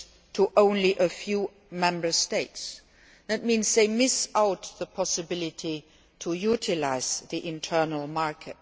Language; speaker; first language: English; non-native, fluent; Luxembourgish